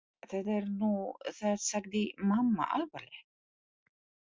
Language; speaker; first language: Icelandic; non-native, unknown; Polish